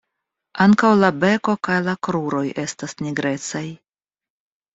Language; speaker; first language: Esperanto; non-native, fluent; Russian